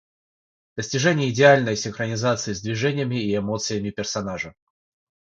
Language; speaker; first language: Russian; non-native, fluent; Georgian